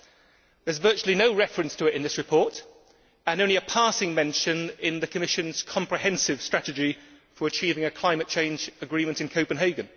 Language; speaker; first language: English; native; English